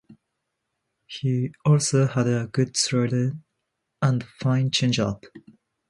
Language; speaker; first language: English; non-native, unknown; Japanese